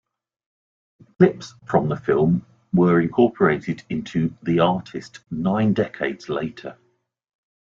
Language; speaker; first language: English; native; English